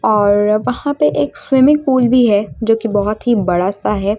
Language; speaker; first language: Hindi; native; Hindi